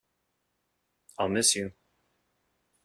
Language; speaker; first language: English; native; English